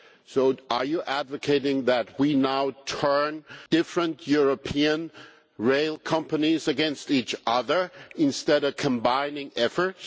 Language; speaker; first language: English; non-native, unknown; German